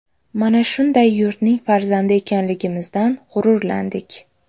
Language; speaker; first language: Uzbek; native; Uzbek